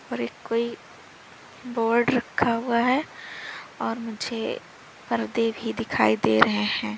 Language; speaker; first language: Hindi; native; Hindi